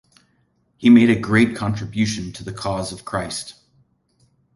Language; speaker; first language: English; native; English